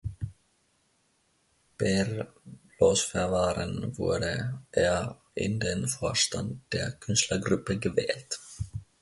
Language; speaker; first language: German; non-native, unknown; Finnish